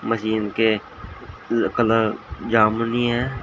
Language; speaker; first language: Hindi; native; Hindi